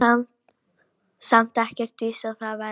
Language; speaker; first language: Icelandic; non-native, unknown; Polish